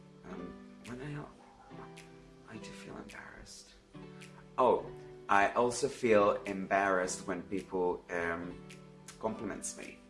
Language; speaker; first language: English; non-native, fluent; Spanish